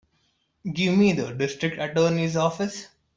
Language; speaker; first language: English; non-native, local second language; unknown